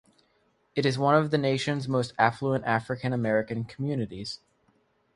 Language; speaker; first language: English; native; English